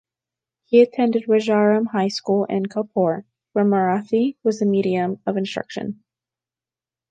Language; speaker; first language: English; native; English